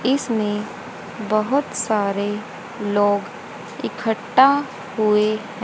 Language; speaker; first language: Hindi; native; Hindi